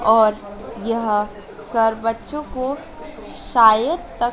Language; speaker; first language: Hindi; native; Hindi